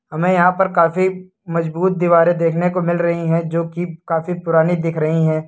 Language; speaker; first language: Hindi; native; Hindi